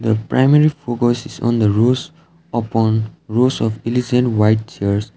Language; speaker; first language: English; non-native, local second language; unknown